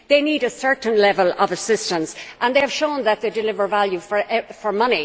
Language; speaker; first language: English; native; English